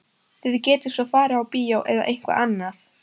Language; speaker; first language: Icelandic; non-native, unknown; Polish